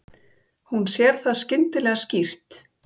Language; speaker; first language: Icelandic; native; Icelandic